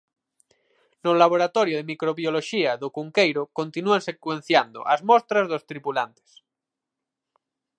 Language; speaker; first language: Galician; native; Galician